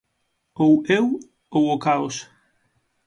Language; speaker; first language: Galician; native; Galician